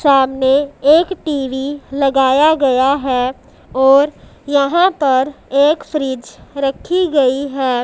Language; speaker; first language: Hindi; non-native, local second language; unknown